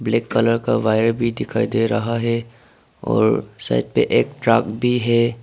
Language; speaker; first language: Hindi; non-native, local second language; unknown